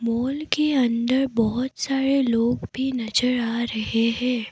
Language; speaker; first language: Hindi; non-native, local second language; Assamese